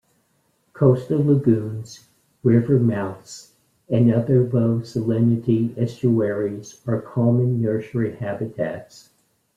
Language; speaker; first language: English; native; English